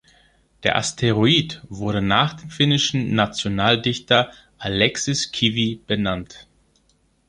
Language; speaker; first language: German; non-native, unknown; Greek